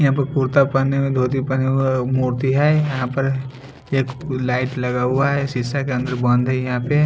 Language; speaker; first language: Hindi; non-native, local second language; Bhojpuri